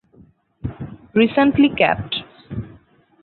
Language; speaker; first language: English; non-native, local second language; Bangla